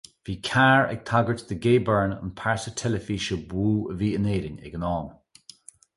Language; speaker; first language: Irish; native; Irish